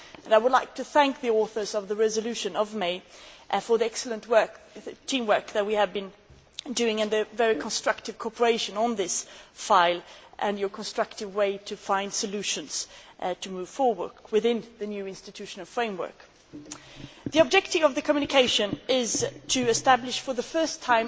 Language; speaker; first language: English; non-native, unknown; Swedish